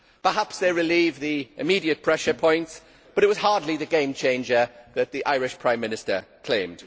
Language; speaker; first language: English; native; English